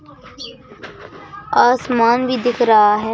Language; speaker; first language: Hindi; native; Hindi